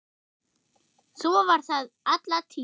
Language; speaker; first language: Icelandic; non-native, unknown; German